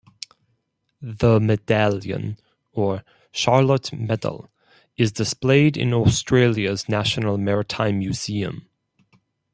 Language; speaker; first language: English; non-native, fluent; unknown